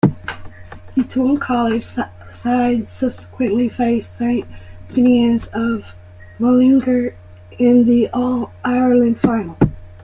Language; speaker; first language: English; native; English